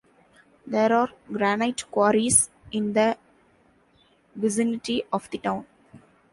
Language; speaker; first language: English; non-native, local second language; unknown